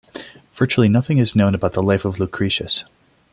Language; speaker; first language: English; non-native, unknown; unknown